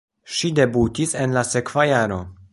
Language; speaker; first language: Esperanto; non-native, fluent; Polish